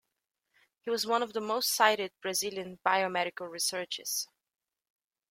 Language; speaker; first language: English; native; English